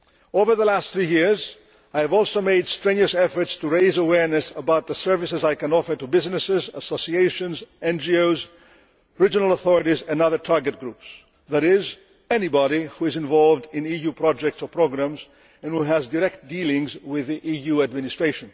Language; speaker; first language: English; non-native, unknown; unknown